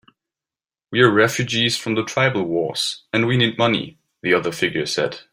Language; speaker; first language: English; native; English